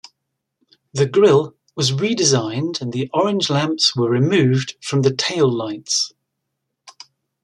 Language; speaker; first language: English; native; English